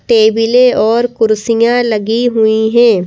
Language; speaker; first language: Hindi; native; Hindi